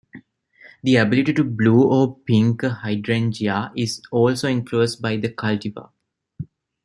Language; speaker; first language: English; non-native, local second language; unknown